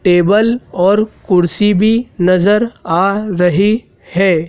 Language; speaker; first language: Hindi; native; Hindi